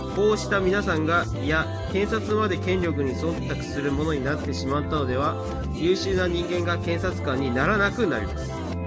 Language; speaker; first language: Japanese; native; Japanese